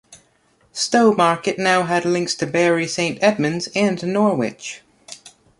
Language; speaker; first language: English; native; English